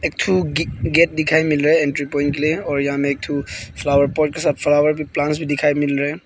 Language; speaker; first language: Hindi; early bilingual, other home language; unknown